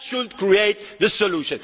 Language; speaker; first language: English; non-native, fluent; Dutch